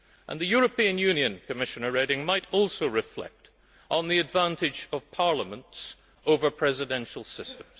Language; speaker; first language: English; native; English